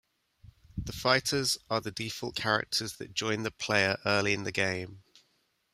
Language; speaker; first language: English; native; English